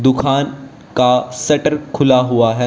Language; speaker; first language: Hindi; native; Hindi